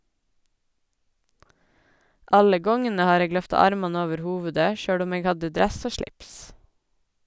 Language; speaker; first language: Norwegian; native; Norwegian